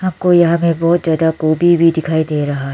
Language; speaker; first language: Hindi; non-native, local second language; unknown